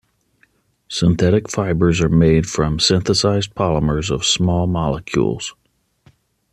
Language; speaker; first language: English; native; English